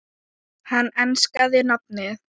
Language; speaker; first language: Icelandic; non-native, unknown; Thai